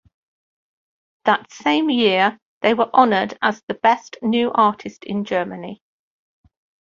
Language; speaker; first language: English; native; English